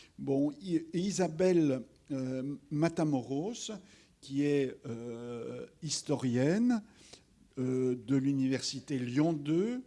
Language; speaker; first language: French; native; French